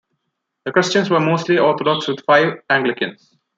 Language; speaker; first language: English; non-native, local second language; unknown